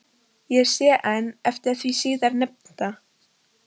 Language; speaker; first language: Icelandic; non-native, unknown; Polish